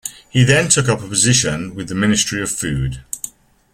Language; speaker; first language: English; native; English